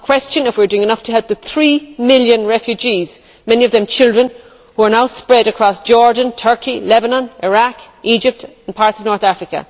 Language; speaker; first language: English; native; English